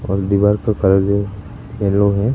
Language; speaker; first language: Hindi; early bilingual, other home language; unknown